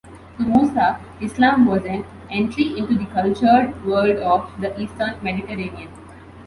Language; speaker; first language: English; non-native, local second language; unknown